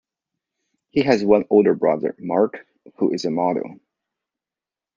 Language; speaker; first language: English; non-native, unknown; Chinese